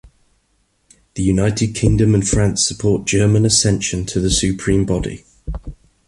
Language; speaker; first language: English; native; English